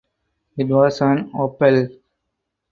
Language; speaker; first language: English; non-native, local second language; Tamil